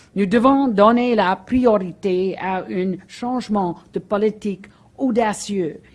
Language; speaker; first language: French; non-native, learner; English